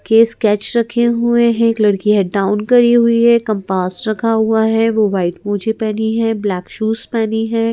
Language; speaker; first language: Hindi; native; Hindi